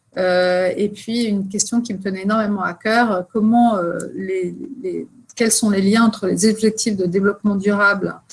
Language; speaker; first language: French; native; French